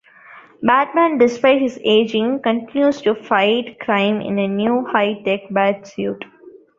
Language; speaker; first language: English; non-native, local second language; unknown